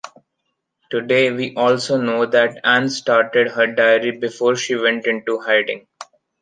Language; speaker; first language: English; non-native, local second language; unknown